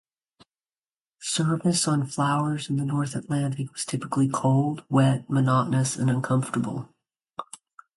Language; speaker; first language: English; native; English